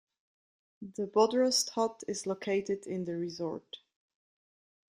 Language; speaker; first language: English; non-native, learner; Swiss German